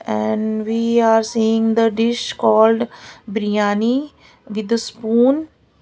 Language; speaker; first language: English; non-native, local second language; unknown